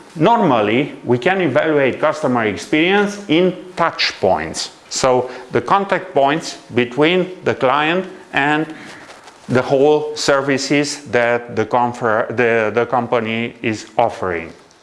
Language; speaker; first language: English; non-native, fluent; Romanian